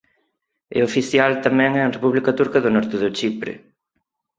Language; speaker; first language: Galician; non-native, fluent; Spanish